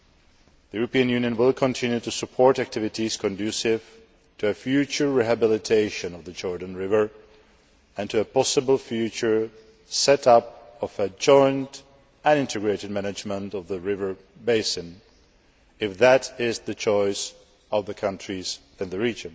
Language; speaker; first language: English; non-native, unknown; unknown